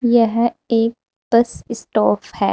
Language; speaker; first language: Hindi; native; Hindi